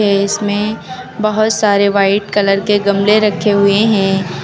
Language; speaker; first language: Hindi; native; Hindi